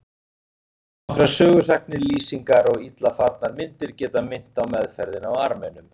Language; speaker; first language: Icelandic; native; Icelandic